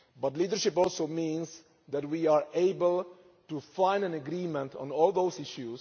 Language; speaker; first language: English; non-native, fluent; Czech